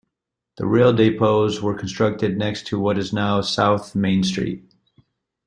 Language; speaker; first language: English; native; English